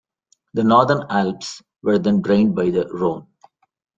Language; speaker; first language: English; non-native, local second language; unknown